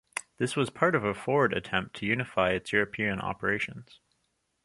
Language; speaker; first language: English; native; English